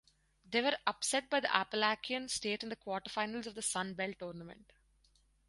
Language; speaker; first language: English; non-native, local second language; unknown